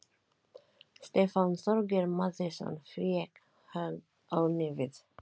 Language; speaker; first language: Icelandic; non-native, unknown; Filipino